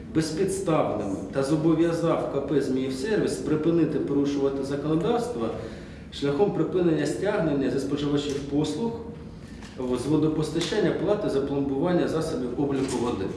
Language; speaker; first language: Ukrainian; non-native, local second language; Russian